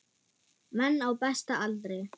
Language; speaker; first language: Icelandic; non-native, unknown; German